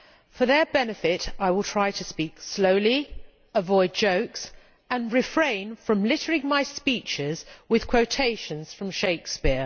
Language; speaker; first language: English; native; English